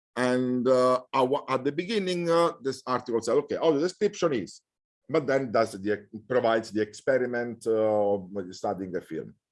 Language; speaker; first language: English; non-native, fluent; Italian